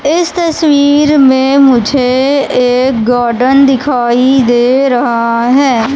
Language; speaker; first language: Hindi; native; Hindi